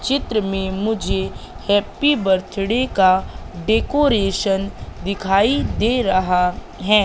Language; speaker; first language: Hindi; native; Hindi